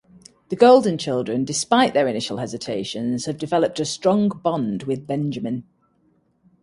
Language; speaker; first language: English; native; English